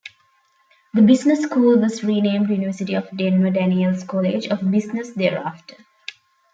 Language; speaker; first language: English; non-native, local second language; Tamil